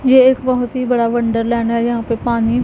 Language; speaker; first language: Hindi; non-native, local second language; Punjabi